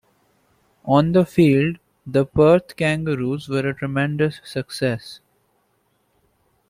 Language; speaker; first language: English; non-native, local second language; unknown